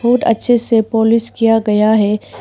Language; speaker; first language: Hindi; early bilingual, other home language; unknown